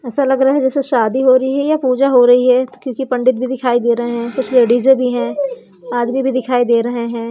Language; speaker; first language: Hindi; native; Hindi